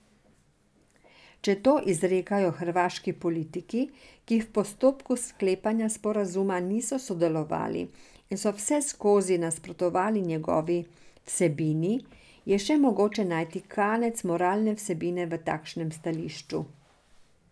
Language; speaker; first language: Slovenian; non-native, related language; Serbian